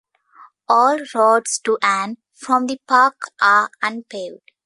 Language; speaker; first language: English; native; English